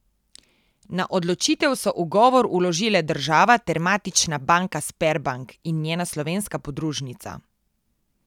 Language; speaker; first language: Slovenian; native; Slovenian